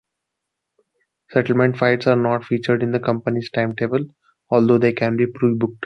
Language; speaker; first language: English; non-native, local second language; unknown